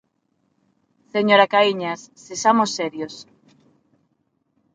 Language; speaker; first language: Galician; non-native, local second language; Spanish